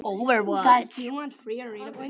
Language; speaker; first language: Icelandic; native; Icelandic